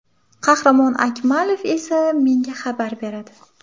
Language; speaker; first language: Uzbek; native; Uzbek